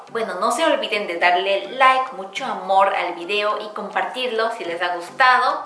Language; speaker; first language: Spanish; non-native, fluent; Korean